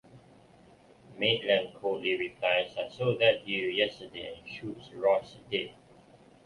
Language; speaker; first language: English; non-native, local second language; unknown